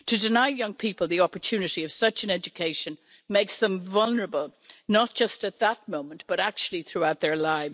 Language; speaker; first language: English; native; English